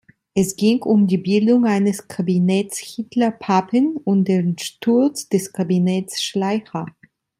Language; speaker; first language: German; non-native, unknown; Italian